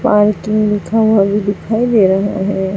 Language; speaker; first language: Hindi; native; Hindi